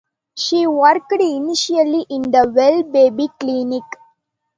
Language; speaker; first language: English; non-native, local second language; Tamil